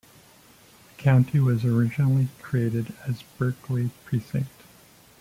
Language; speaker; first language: English; native; English